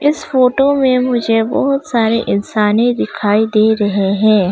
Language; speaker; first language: Hindi; non-native, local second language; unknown